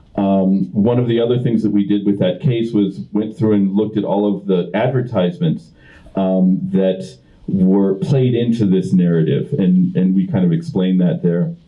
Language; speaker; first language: English; native; English